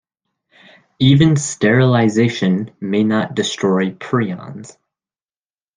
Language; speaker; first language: English; native; English